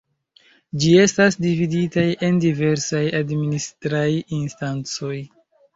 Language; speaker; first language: Esperanto; non-native, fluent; Chinese